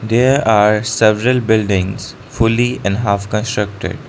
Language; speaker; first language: English; non-native, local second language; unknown